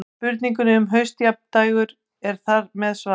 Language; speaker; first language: Icelandic; native; Icelandic